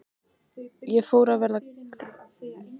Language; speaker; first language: Icelandic; native; Icelandic